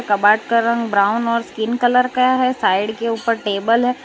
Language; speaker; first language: Hindi; non-native, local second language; Gujarati